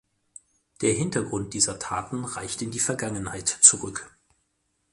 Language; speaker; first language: German; native; German